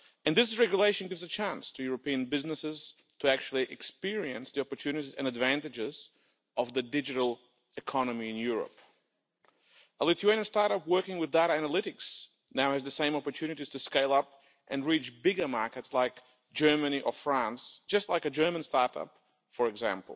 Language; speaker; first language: English; non-native, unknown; Lithuanian